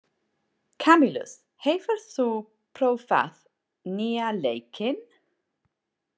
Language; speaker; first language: Icelandic; non-native, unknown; English